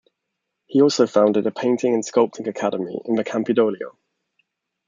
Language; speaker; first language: English; native; English